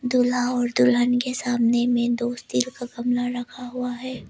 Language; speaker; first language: Hindi; non-native, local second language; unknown